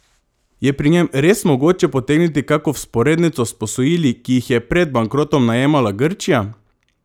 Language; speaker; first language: Slovenian; non-native, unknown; Macedonian